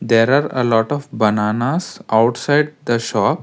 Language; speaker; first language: English; non-native, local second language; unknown